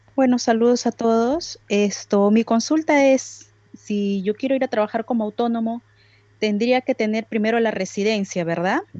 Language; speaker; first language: Spanish; native; Spanish